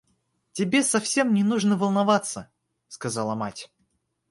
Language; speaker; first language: Russian; native; Russian